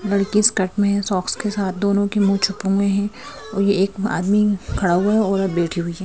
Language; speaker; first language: Hindi; native; Hindi